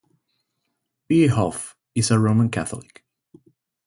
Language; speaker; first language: English; non-native, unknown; Spanish